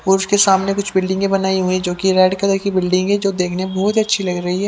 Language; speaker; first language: Hindi; native; Hindi